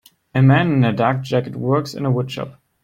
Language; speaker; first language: English; non-native, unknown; German